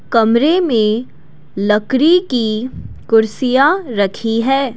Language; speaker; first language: Hindi; non-native, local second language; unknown